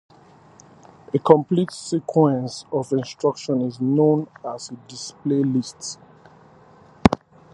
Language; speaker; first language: English; native; English